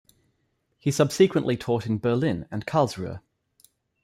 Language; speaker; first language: English; native; English